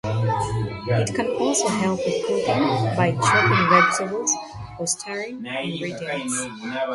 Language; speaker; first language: English; native; English